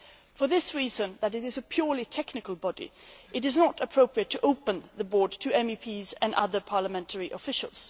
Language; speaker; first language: English; non-native, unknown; Swedish